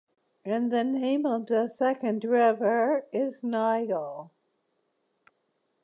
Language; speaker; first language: English; native; English